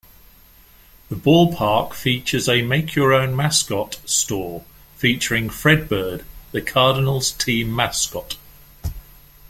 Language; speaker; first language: English; native; English